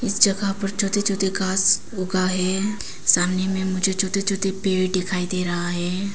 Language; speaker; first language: Hindi; non-native, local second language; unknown